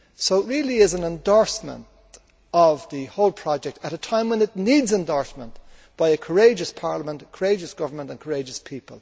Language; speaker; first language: English; native; English